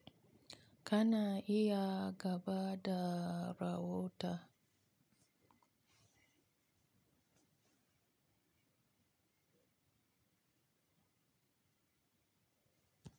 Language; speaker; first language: Hausa; native; Hausa